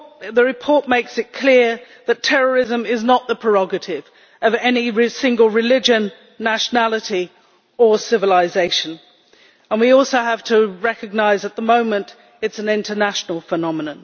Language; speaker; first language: English; native; English